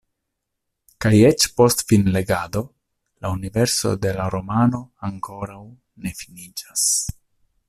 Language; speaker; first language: Esperanto; non-native, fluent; Italian